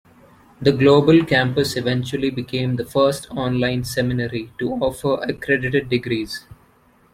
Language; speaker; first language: English; non-native, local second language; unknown